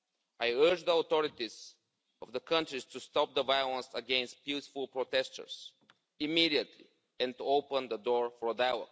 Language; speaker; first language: English; non-native, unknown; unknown